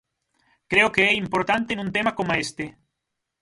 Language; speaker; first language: Galician; native; Galician